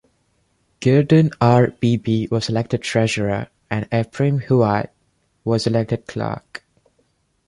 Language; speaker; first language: English; non-native, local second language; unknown